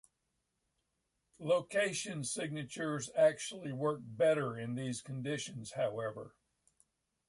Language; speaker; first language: English; native; English